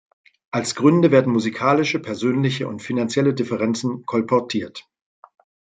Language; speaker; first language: German; native; German